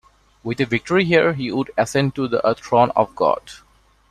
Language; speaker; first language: English; non-native, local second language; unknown